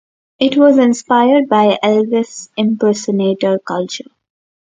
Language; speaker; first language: English; non-native, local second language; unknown